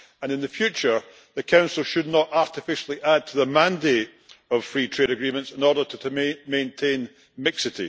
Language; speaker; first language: English; native; English